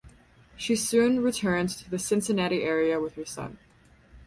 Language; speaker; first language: English; native; English